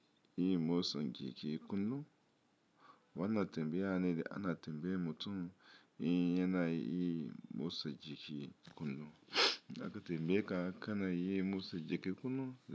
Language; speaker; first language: Hausa; non-native, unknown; Yoruba